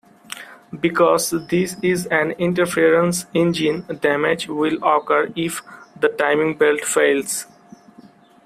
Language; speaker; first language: English; non-native, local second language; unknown